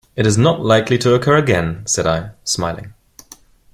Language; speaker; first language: English; non-native, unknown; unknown